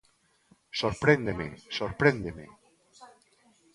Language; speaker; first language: Galician; non-native, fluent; Spanish